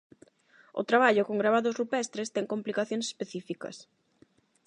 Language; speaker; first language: Galician; non-native, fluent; Spanish